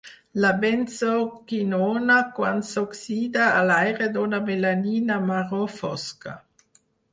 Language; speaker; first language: Catalan; non-native, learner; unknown